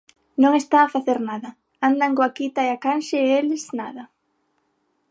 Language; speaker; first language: Galician; non-native, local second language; Spanish